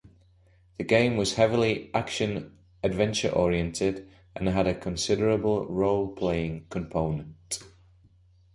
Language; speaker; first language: English; native; English